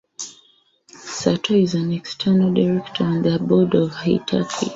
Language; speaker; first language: English; native; English